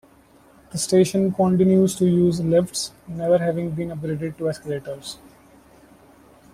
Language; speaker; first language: English; non-native, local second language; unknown